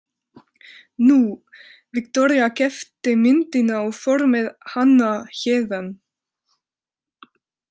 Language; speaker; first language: Icelandic; non-native, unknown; French